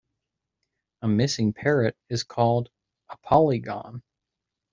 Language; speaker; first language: English; native; English